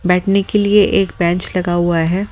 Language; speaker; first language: Hindi; native; Hindi